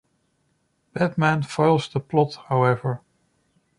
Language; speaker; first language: English; non-native, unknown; Dutch